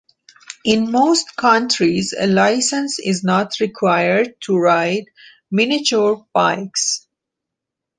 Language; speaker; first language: English; non-native, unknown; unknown